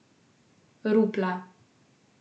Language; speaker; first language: Slovenian; native; Slovenian